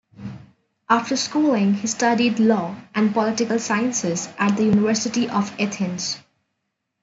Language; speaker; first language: English; non-native, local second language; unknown